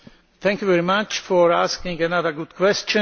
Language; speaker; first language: English; non-native, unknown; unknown